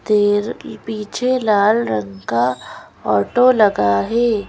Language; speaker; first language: Hindi; native; Hindi